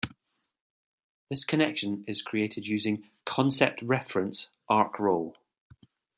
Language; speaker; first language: English; native; English